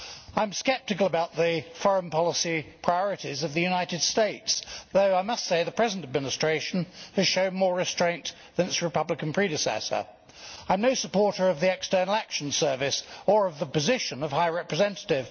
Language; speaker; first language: English; native; English